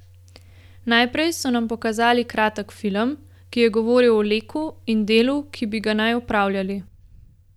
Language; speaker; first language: Slovenian; native; Slovenian